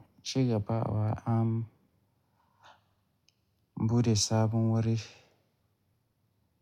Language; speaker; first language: Hausa; native; Hausa